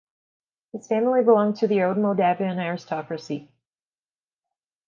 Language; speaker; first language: English; non-native, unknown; Portuguese